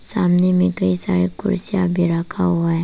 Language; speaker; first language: Hindi; non-native, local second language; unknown